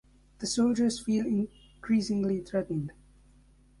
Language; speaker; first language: English; native; English